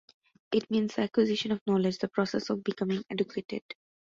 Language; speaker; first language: English; non-native, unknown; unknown